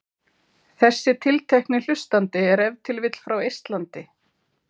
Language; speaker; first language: Icelandic; native; Icelandic